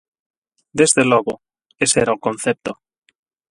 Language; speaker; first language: Galician; non-native, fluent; Spanish